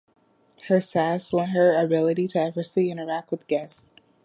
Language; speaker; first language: English; native; English